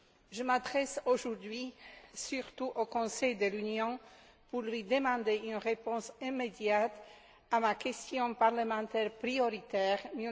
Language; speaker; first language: French; non-native, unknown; Slovak